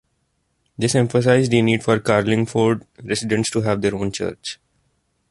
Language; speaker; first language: English; non-native, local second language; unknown